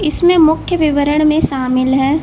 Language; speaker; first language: Hindi; native; Hindi